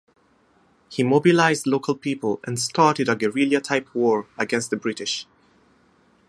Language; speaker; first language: English; non-native, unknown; Italian